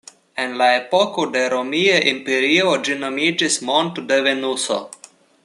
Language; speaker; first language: Esperanto; non-native, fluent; Russian